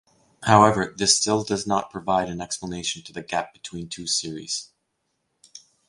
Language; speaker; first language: English; native; English